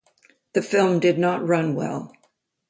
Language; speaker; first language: English; native; English